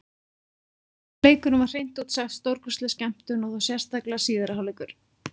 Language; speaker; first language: Icelandic; native; Icelandic